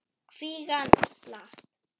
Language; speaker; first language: Icelandic; non-native, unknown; German